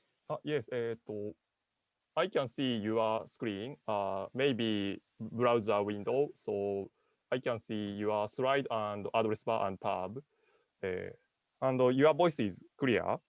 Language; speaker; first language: English; non-native, learner; Japanese